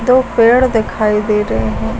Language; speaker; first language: Hindi; native; Hindi